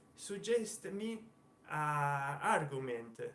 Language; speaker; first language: English; non-native, learner; Italian